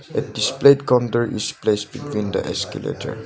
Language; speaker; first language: English; non-native, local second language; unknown